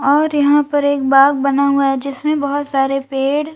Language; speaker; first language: Hindi; native; Hindi